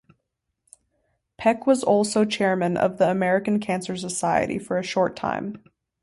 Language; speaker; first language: English; native; English